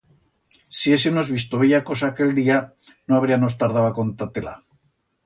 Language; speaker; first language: Aragonese; native; Aragonese